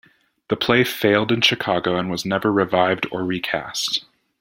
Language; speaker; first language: English; native; English